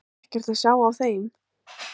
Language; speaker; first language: Icelandic; native; Icelandic